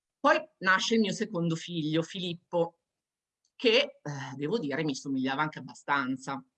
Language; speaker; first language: Italian; native; Italian